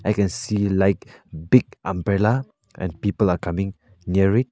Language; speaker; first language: English; non-native, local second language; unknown